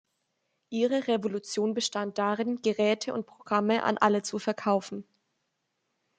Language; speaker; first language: German; native; German